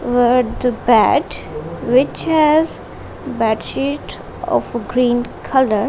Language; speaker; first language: English; non-native, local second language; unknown